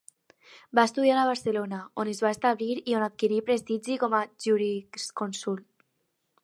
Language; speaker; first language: Catalan; non-native, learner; Spanish